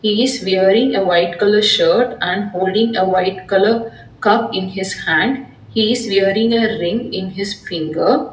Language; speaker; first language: English; non-native, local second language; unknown